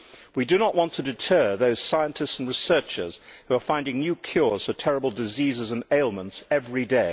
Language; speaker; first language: English; native; English